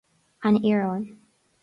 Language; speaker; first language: Irish; non-native, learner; English